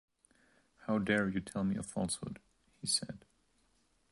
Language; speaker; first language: English; non-native, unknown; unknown